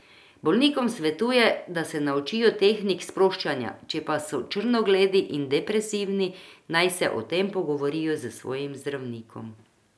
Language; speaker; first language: Slovenian; non-native, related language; Croatian